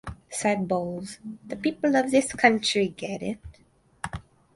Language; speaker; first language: English; non-native, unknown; Russian